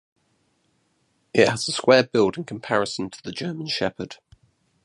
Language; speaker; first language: English; native; English